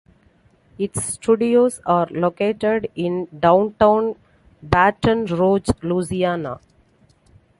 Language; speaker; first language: English; non-native, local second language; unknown